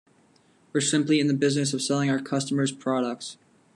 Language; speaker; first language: English; native; English